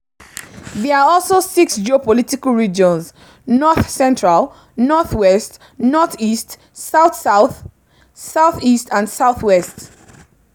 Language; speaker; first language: English; non-native, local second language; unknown